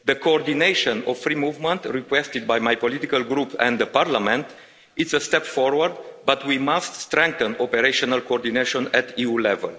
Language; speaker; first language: English; non-native, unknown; Romanian